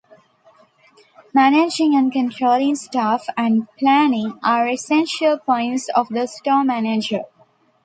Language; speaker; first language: English; non-native, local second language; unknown